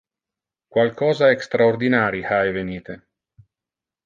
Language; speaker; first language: Interlingua; non-native, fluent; Italian